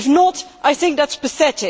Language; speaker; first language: English; non-native, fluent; Dutch